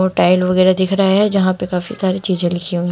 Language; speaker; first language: Hindi; native; Hindi